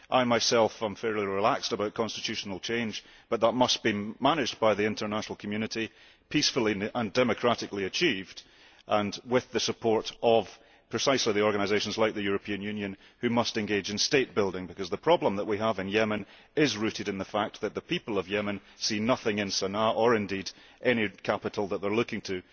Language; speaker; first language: English; early bilingual, heritage; English